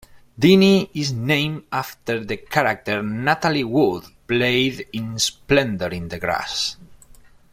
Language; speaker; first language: English; non-native, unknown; Spanish